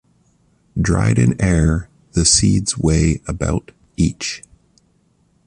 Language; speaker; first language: English; native; English